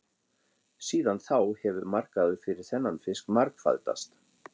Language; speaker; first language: Icelandic; non-native, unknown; German